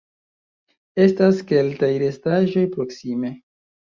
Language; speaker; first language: Esperanto; non-native, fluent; Chinese